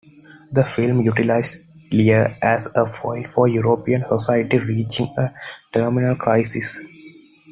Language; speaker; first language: English; non-native, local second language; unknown